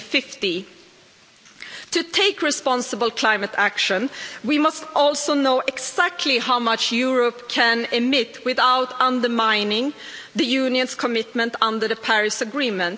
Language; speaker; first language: English; non-native, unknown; Swedish